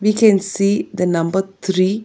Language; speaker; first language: English; non-native, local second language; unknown